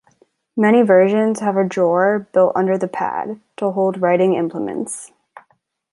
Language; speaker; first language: English; native; English